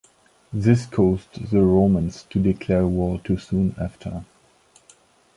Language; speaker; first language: English; non-native, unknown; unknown